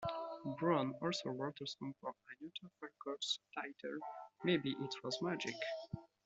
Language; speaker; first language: English; non-native, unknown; French